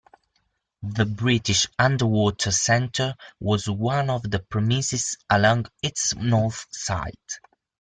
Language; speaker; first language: English; non-native, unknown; Italian